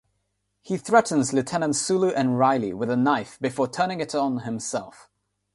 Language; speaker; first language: English; non-native, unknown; Nepali